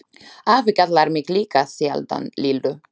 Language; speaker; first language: Icelandic; non-native, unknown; Slovak